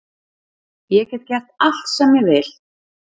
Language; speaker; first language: Icelandic; native; Icelandic